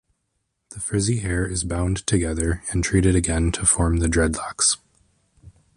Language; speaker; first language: English; native; English